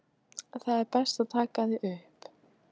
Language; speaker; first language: Icelandic; non-native, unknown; Polish